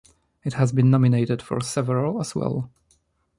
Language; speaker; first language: English; non-native, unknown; Polish